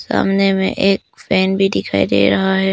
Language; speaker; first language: Hindi; early bilingual, other home language; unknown